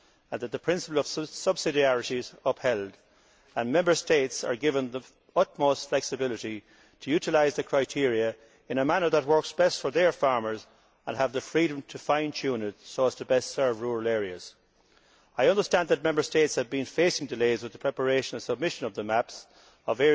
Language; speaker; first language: English; native; English